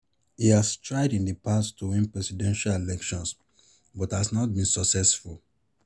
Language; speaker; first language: English; non-native, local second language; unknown